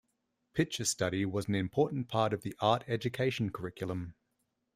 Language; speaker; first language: English; native; English